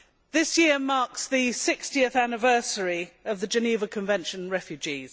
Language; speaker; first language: English; native; English